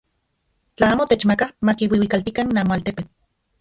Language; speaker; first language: Central Puebla Nahuatl; non-native, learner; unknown